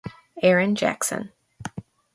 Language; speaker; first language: English; native; English